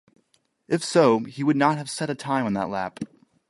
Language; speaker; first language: English; native; English